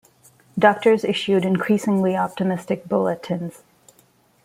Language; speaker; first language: English; non-native, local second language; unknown